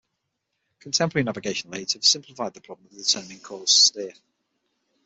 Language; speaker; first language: English; native; English